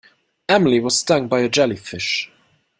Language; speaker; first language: English; non-native, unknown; German